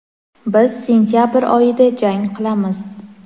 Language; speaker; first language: Uzbek; native; Uzbek